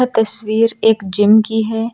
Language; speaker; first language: Hindi; native; Hindi